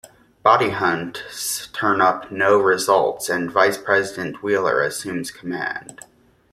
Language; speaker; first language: English; native; English